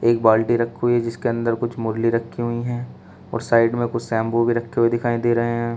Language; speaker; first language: Hindi; native; Hindi